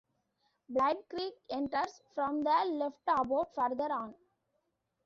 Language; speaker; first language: English; non-native, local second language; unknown